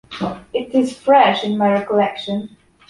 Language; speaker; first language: English; non-native, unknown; Polish